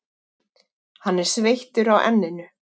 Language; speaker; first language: Icelandic; native; Icelandic